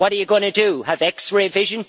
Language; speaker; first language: English; native; English